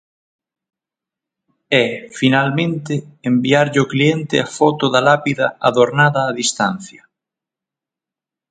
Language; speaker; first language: Galician; native; Galician